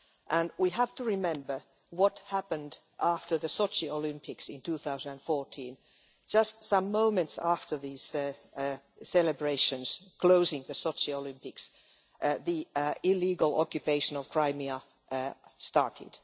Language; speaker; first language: English; non-native, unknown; Finnish